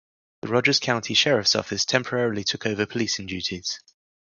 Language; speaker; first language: English; native; English